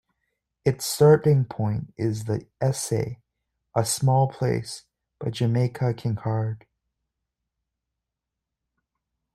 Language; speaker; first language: English; native; English